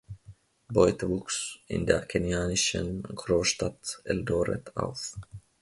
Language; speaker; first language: German; non-native, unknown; Finnish